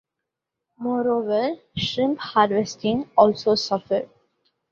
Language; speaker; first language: English; non-native, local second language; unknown